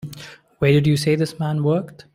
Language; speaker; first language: English; non-native, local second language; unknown